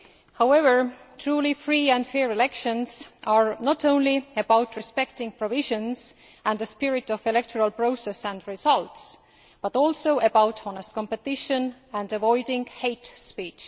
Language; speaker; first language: English; non-native, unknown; Estonian